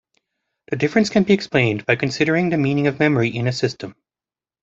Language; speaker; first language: English; native; English